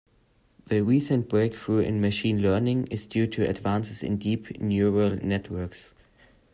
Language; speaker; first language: English; non-native, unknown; German